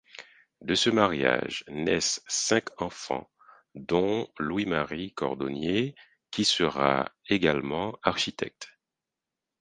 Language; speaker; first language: French; non-native, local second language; Haitian Creole